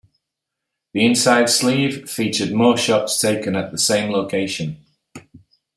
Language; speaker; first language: English; native; English